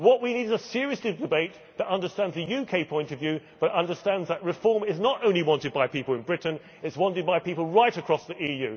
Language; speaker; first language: English; native; English